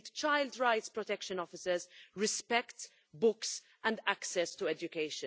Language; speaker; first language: English; non-native, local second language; Maltese